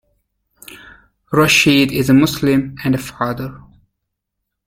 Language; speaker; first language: English; native; English